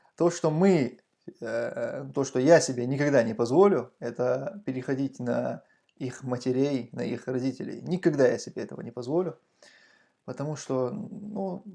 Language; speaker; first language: Russian; non-native, local second language; Chechen